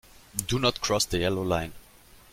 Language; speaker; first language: English; non-native, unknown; German